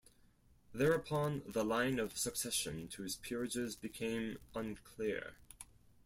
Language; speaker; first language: English; non-native, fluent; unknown